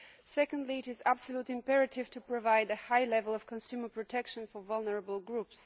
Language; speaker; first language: English; non-native, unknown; Bulgarian